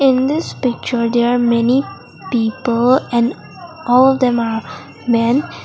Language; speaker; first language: English; non-native, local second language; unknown